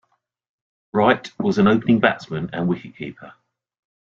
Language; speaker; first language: English; native; English